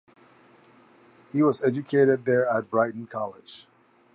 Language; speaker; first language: English; native; English